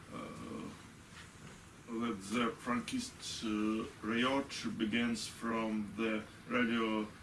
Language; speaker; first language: English; non-native, learner; Russian